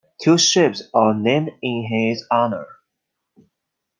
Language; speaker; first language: English; non-native, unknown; Chinese